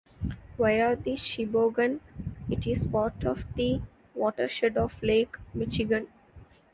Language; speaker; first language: English; non-native, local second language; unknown